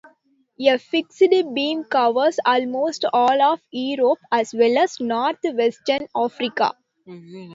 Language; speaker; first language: English; non-native, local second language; Tamil